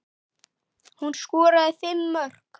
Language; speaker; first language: Icelandic; native; Icelandic